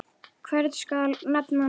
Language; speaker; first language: Icelandic; native; Icelandic